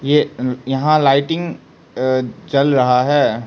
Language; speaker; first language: Hindi; non-native, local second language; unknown